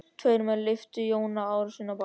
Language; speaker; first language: Icelandic; native; Icelandic